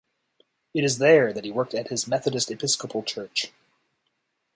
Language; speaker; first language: English; native; English